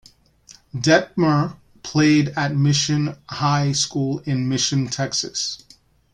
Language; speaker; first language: English; native; English